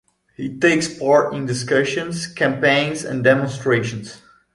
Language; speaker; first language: English; non-native, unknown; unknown